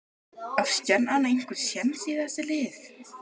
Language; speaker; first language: Icelandic; native; Icelandic